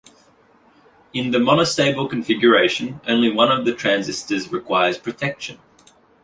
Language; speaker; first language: English; native; English